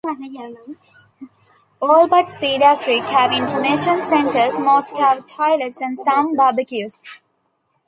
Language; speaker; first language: English; non-native, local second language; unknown